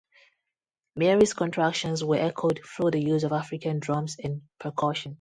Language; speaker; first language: English; non-native, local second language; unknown